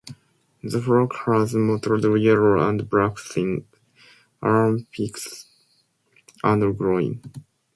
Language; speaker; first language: English; non-native, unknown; Japanese